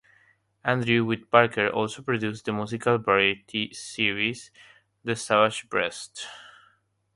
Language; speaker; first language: English; non-native, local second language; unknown